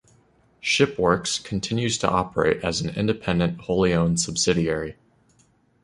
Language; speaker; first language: English; native; English